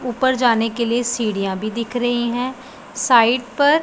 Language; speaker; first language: Hindi; non-native, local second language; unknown